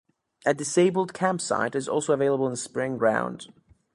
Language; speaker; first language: English; native; English